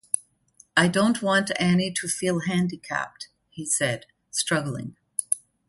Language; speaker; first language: English; non-native, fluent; German